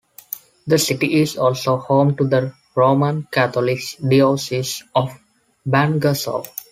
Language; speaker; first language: English; non-native, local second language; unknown